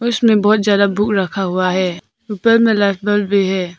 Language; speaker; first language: Hindi; non-native, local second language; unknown